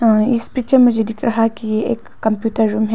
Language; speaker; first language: Hindi; non-native, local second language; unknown